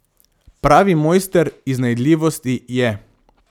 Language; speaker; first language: Slovenian; non-native, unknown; Macedonian